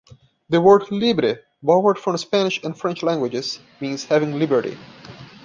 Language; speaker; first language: English; non-native, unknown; Portuguese